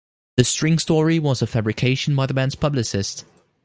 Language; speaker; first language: English; non-native, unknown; Dutch